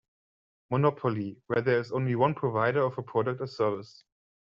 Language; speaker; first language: English; non-native, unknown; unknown